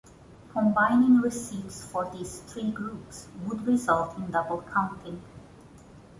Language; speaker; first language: English; non-native, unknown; Portuguese